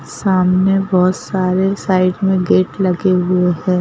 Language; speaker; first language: Hindi; native; Hindi